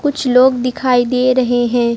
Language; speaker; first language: Hindi; native; Hindi